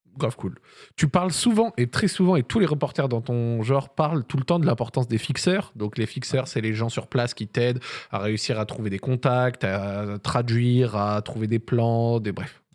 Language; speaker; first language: French; native; French